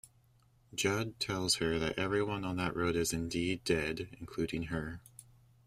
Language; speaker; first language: English; native; English